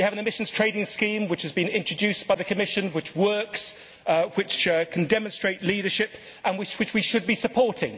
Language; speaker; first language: English; native; English